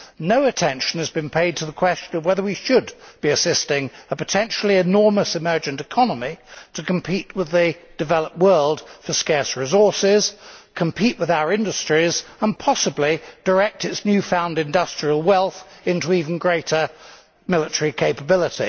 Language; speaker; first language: English; native; English